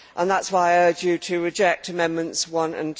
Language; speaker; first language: English; native; English